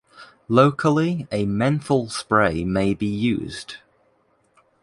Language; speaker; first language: English; native; English